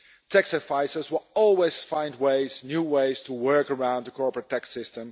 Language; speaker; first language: English; non-native, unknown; Dutch